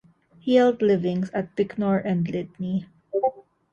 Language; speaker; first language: English; non-native, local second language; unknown